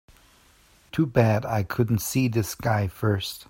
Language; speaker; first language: English; native; English